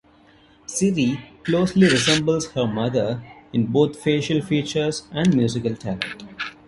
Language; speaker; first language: English; non-native, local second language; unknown